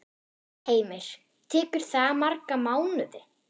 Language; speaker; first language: Icelandic; non-native, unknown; German